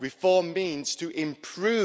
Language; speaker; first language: English; native; English